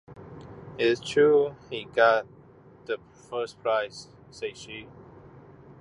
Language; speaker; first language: English; non-native, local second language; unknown